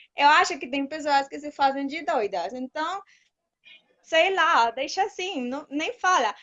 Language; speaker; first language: Portuguese; non-native, fluent; Spanish